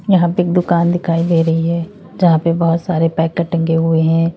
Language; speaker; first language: Hindi; native; Hindi